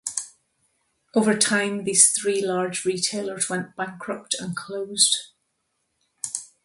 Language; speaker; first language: English; native; English